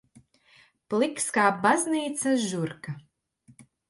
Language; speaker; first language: Latvian; native; Latvian